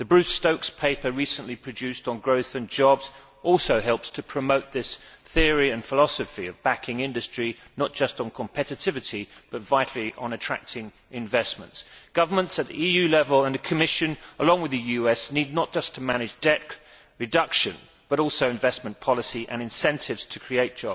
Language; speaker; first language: English; native; English